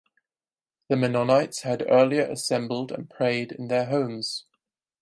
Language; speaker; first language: English; non-native, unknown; German